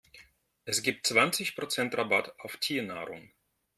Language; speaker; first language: German; non-native, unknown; Russian